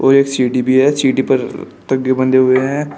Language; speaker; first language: Hindi; native; Hindi